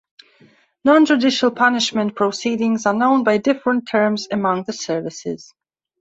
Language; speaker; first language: English; non-native, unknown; Belarusian